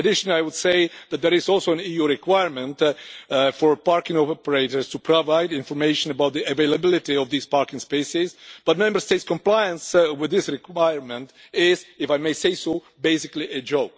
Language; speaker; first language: English; non-native, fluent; Czech